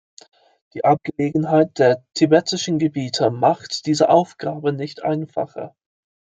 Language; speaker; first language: German; non-native, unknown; English